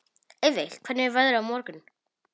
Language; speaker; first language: Icelandic; non-native, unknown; Polish